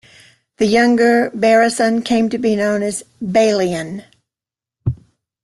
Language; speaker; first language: English; native; English